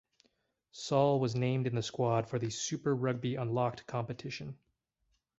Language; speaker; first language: English; native; English